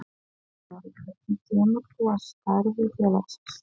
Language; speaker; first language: Icelandic; non-native, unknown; Polish